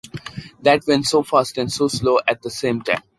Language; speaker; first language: English; non-native, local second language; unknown